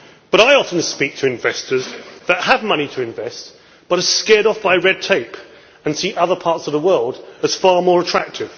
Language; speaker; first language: English; native; English